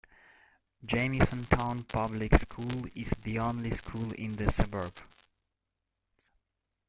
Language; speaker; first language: English; non-native, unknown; Russian